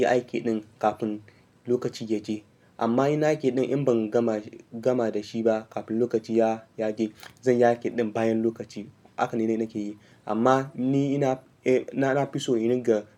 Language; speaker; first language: Hausa; non-native, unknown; Yoruba